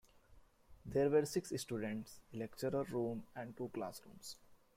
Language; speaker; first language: English; non-native, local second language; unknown